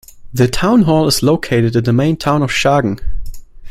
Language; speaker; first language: English; non-native, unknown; German